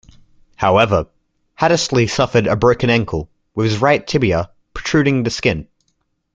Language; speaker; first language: English; native; English